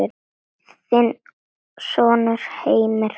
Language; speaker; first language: Icelandic; non-native, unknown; Latvian